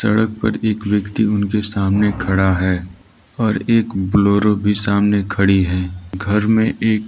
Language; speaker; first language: Hindi; non-native, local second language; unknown